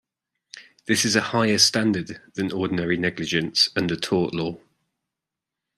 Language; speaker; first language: English; native; English